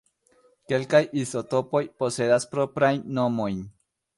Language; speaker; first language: Esperanto; non-native, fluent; Spanish